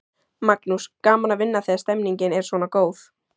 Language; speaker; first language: Icelandic; native; Icelandic